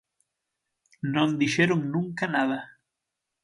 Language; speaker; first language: Galician; native; Galician